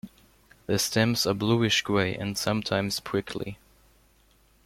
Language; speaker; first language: English; non-native, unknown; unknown